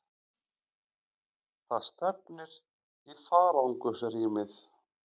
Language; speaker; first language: Icelandic; native; Icelandic